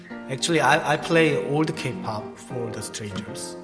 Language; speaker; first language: English; non-native, learner; Korean